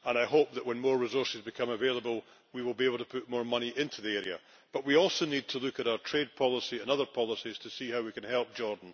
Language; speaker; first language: English; native; English